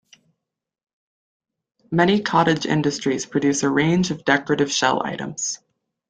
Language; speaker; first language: English; native; English